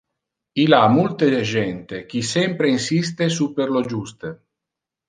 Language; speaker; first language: Interlingua; non-native, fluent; Italian